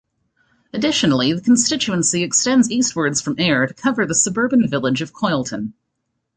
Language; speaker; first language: English; native; English